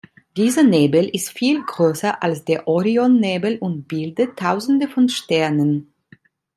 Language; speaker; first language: German; non-native, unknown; Italian